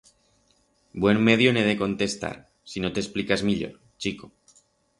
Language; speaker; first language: Aragonese; non-native, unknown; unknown